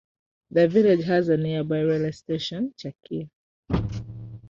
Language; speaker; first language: English; non-native, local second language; Ganda